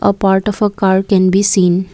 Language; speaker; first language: English; non-native, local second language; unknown